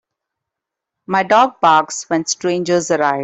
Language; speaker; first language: English; non-native, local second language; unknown